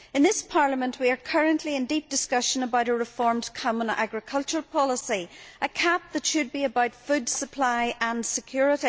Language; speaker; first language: English; native; English